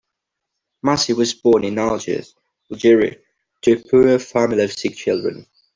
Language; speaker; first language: English; non-native, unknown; Catalan